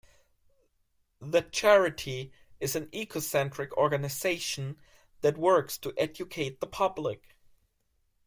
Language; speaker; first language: English; non-native, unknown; German